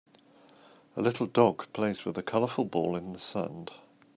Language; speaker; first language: English; native; English